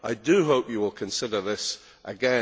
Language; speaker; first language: English; native; English